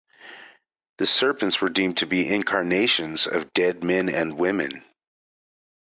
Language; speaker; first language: English; native; English